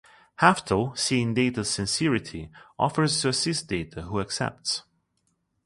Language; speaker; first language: English; non-native, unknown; Russian